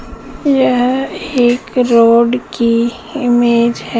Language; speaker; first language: Hindi; native; Hindi